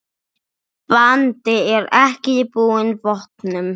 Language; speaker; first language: Icelandic; non-native, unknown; English